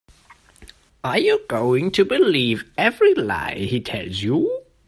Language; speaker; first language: English; non-native, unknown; German